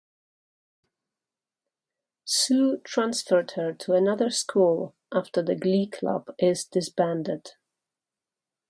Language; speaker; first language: English; native; English